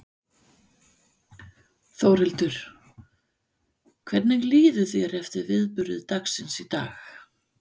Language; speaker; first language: Icelandic; non-native, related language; Danish